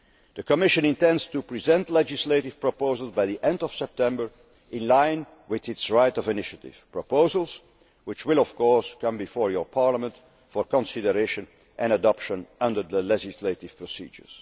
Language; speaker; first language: English; non-native, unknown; Dutch